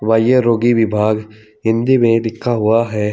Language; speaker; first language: Hindi; native; Hindi